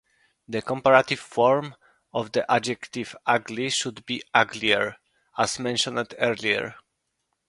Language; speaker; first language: English; non-native, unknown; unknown